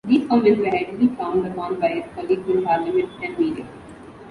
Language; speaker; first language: English; non-native, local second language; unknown